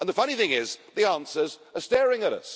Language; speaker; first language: English; native; English